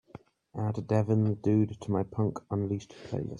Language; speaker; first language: English; native; English